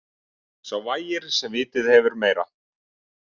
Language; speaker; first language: Icelandic; native; Icelandic